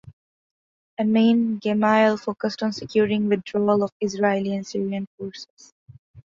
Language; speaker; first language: English; non-native, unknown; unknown